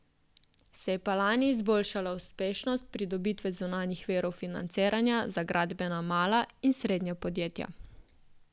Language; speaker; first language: Slovenian; native; Slovenian